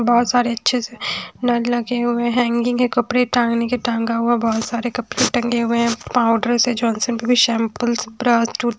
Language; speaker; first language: Hindi; native; Hindi